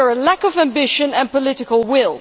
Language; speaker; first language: English; non-native, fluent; Dutch